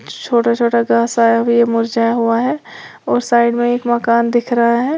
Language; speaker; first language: Hindi; native; Hindi